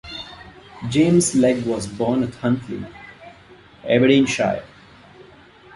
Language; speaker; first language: English; non-native, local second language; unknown